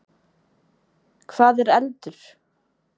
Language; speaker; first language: Icelandic; native; Icelandic